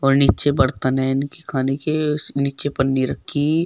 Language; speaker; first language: Hindi; native; Hindi